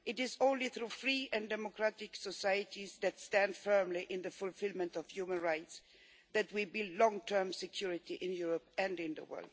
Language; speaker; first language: English; non-native, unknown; Swedish